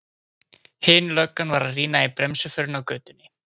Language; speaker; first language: Icelandic; native; Icelandic